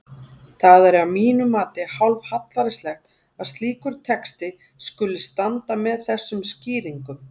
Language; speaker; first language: Icelandic; native; Icelandic